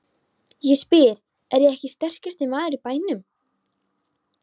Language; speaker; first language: Icelandic; non-native, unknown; Polish